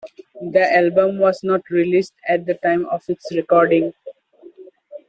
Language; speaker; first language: English; native; English